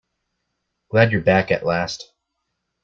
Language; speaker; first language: English; native; English